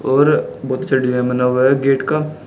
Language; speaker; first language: Hindi; native; Hindi